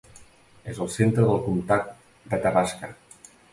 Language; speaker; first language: Catalan; native; Catalan